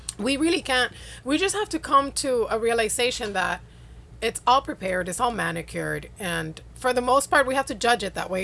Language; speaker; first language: English; non-native, fluent; Spanish